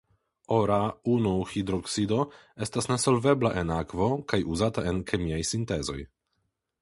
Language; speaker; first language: Esperanto; non-native, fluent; Polish